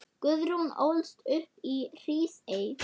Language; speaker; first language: Icelandic; non-native, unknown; German